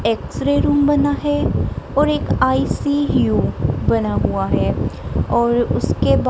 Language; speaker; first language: Hindi; non-native, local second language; Punjabi